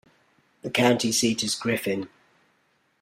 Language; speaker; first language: English; native; English